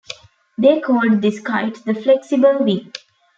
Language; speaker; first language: English; non-native, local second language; Tamil